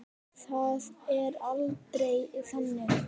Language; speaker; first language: Icelandic; native; Icelandic